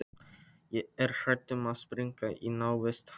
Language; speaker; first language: Icelandic; non-native, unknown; Polish